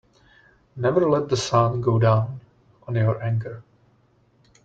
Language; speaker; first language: English; non-native, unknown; Czech